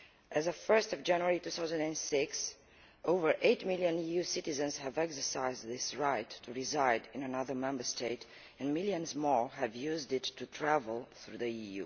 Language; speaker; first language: English; non-native, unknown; Romanian